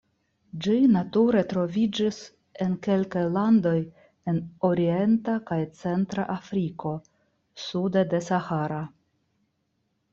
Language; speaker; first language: Esperanto; non-native, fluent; Russian